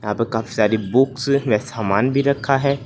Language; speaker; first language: Hindi; native; Hindi